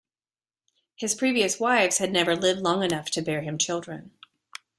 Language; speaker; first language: English; native; English